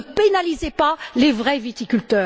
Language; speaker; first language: French; native; French